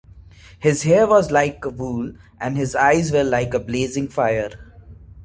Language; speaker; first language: English; non-native, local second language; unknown